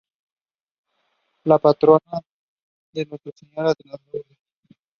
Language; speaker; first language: English; non-native, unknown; Spanish